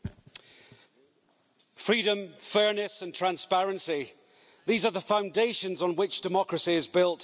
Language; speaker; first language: English; native; English